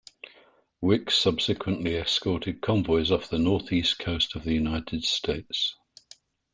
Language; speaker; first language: English; native; English